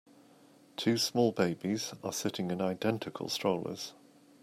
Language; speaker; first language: English; native; English